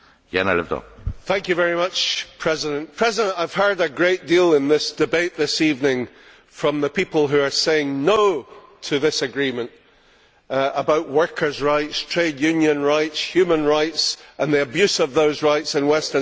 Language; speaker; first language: English; native; English